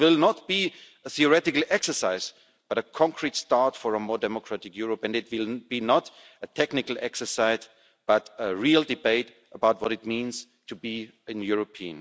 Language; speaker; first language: English; non-native, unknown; German